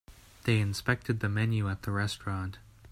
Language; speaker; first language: English; native; English